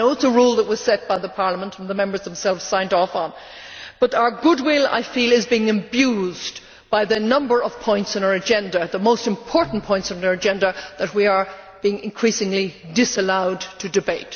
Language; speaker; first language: English; native; English